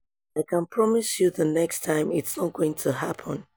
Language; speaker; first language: English; non-native, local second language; Yoruba